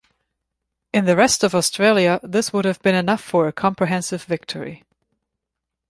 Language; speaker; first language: English; non-native, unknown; German